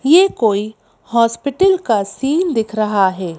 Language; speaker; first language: Hindi; native; Hindi